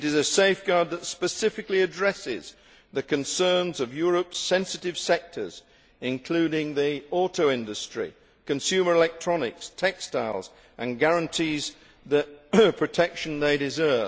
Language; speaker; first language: English; native; English